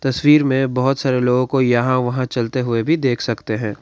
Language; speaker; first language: Hindi; non-native, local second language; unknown